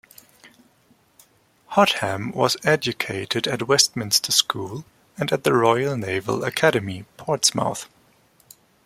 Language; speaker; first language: English; non-native, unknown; German